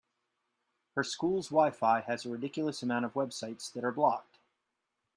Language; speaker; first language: English; native; English